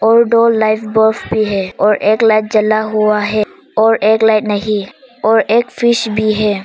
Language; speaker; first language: Hindi; non-native, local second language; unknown